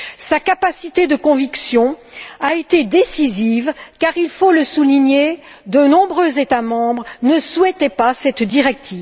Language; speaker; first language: French; native; French